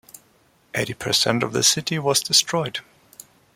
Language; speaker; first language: English; non-native, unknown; German